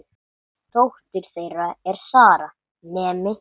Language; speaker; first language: Icelandic; non-native, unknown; English